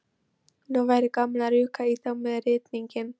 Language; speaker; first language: Icelandic; non-native, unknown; Polish